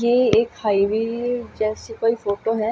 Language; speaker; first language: Hindi; native; Hindi